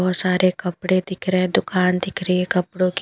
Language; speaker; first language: Hindi; non-native, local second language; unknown